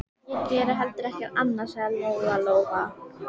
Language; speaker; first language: Icelandic; native; Icelandic